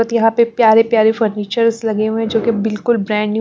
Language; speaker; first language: Hindi; non-native, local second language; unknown